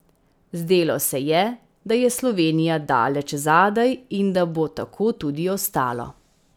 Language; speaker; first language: Slovenian; native; Slovenian